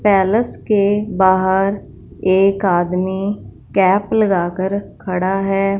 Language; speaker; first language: Hindi; non-native, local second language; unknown